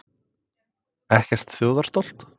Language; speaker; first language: Icelandic; non-native, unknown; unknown